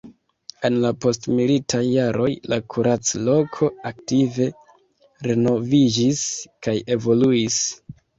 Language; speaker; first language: Esperanto; non-native, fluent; Kinyarwanda